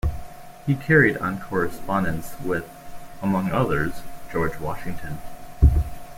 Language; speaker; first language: English; native; English